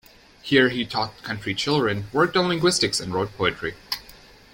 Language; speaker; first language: English; native; English